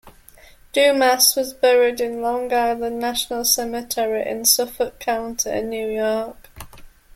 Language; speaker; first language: English; native; English